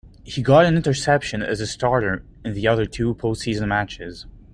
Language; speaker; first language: English; native; English